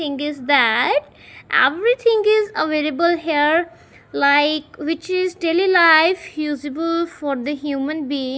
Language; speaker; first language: English; non-native, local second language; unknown